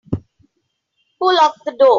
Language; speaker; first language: English; non-native, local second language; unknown